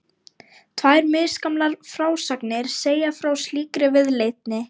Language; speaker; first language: Icelandic; non-native, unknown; Lithuanian